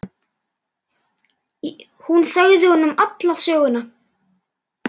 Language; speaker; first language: Icelandic; native; Icelandic